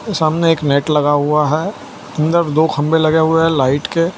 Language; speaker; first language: Hindi; non-native, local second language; Gujarati